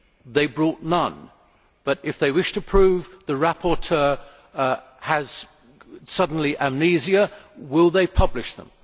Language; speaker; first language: English; native; English